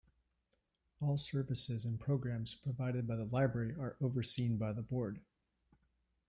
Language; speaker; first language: English; native; English